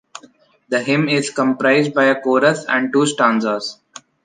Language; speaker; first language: English; non-native, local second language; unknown